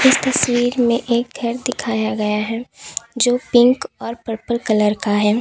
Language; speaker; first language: Hindi; native; Hindi